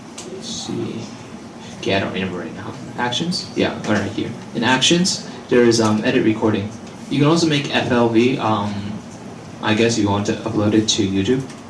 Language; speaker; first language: English; early bilingual, other home language; Chinese